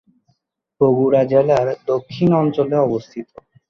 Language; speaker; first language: Bangla; non-native, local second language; Chittagonian